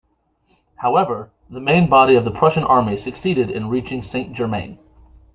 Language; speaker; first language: English; native; English